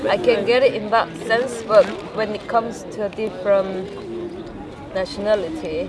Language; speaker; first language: English; non-native, fluent; Korean